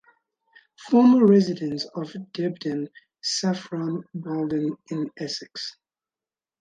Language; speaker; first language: English; native; English